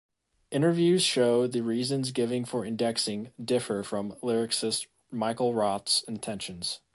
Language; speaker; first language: English; native; English